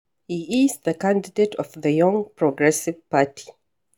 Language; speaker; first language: English; non-native, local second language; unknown